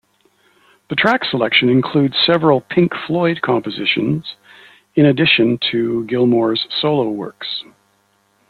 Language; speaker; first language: English; native; English